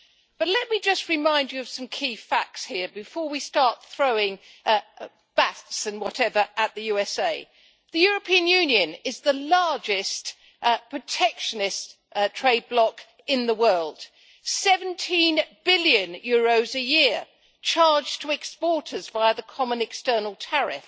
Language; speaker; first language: English; native; English